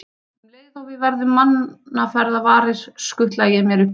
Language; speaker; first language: Icelandic; native; Icelandic